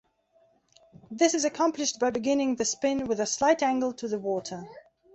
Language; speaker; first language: English; non-native, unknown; Belarusian